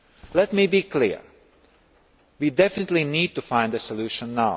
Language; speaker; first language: English; non-native, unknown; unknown